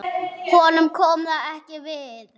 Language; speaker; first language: Icelandic; non-native, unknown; German